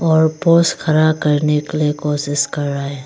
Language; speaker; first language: Hindi; early bilingual, other home language; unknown